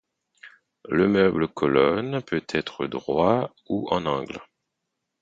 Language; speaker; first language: French; non-native, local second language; Haitian Creole